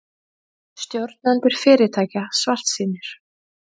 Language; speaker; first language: Icelandic; native; Icelandic